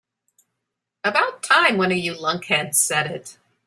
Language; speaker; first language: English; native; English